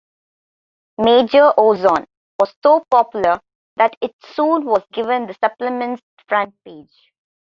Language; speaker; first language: English; non-native, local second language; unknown